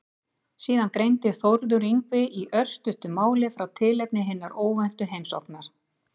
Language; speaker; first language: Icelandic; native; Icelandic